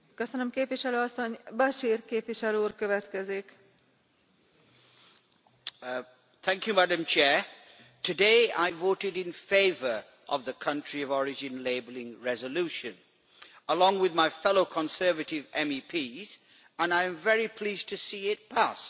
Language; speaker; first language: English; native; English